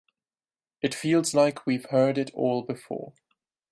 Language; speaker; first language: English; non-native, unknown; German